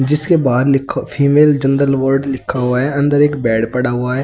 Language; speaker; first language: Hindi; native; Hindi